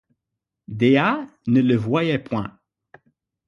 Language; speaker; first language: French; non-native, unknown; English